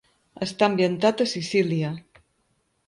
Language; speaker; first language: Catalan; native; Catalan